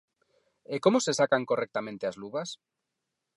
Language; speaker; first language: Galician; non-native, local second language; Spanish